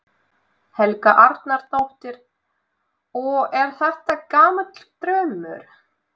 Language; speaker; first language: Icelandic; non-native, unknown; Russian